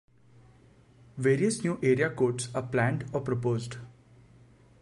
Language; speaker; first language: English; non-native, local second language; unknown